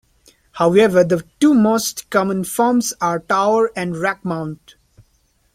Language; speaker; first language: English; non-native, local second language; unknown